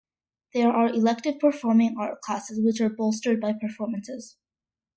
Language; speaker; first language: English; early bilingual, other home language; Malayalam